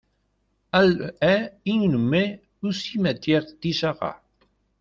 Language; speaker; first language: French; non-native, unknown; Spanish